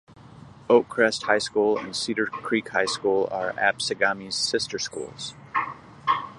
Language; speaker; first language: English; native; English